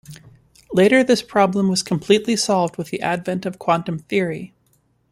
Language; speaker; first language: English; native; English